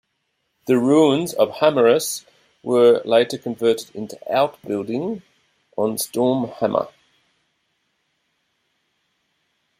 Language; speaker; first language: English; native; English